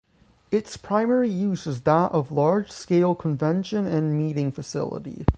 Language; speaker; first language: English; native; English